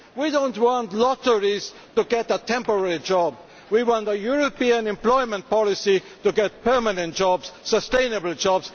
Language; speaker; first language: English; non-native, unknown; German